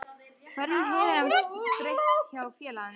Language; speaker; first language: Icelandic; native; Icelandic